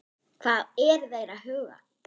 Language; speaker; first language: Icelandic; non-native, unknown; German